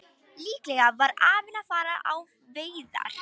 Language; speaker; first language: Icelandic; non-native, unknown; Romanian